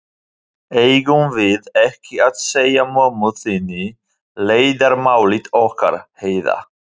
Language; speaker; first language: Icelandic; non-native, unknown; Polish